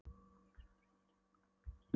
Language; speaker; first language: Icelandic; non-native, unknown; Polish